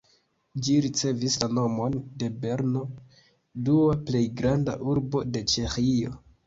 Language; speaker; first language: Esperanto; non-native, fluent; Kinyarwanda